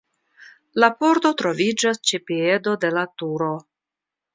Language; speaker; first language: Esperanto; non-native, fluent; Russian